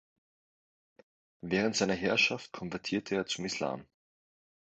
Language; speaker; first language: German; native; German